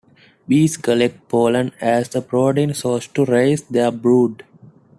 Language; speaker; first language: English; non-native, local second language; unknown